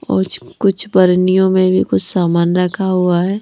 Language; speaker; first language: Hindi; non-native, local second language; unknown